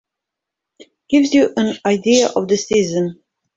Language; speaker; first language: English; native; English